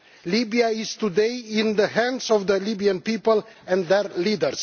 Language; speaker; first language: English; non-native, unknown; Romanian